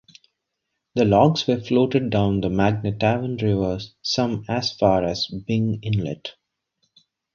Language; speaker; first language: English; non-native, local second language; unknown